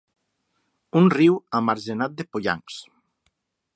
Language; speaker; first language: Catalan; non-native, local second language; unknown